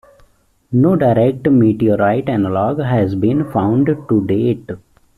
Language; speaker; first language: English; non-native, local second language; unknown